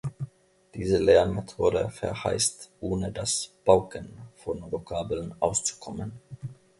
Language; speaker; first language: German; non-native, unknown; Finnish